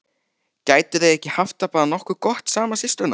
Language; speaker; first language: Icelandic; native; Icelandic